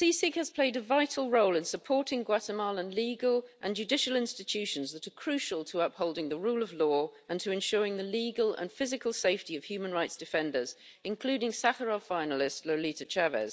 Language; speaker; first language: English; native; English